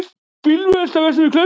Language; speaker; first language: Icelandic; native; Icelandic